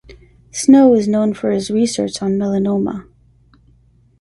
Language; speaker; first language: English; native; English